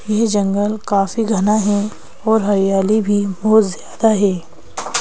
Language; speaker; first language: Hindi; native; Hindi